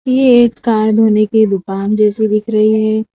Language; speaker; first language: Hindi; non-native, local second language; Gujarati